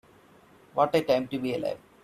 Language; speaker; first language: English; non-native, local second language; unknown